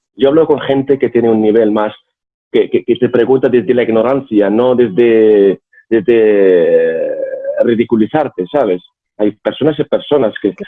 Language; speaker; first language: Spanish; non-native, fluent; Arabic